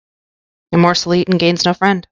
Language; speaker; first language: English; native; English